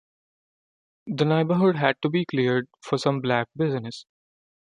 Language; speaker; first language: English; non-native, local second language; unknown